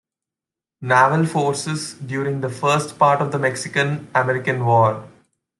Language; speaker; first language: English; non-native, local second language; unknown